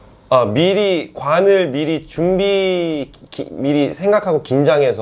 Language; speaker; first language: Korean; early bilingual, heritage; Korean